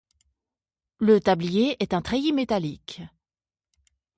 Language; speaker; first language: French; native; French